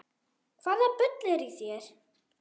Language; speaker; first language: Icelandic; non-native, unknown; German